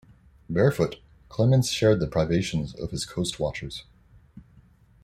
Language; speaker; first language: English; native; English